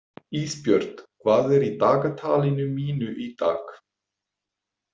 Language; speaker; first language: Icelandic; non-native, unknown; German